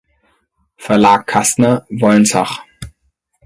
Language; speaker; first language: German; native; German